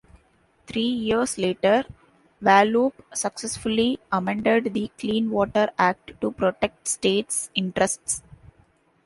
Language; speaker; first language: English; non-native, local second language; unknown